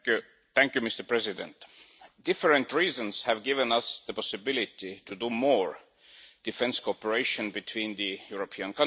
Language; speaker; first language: English; non-native, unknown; Estonian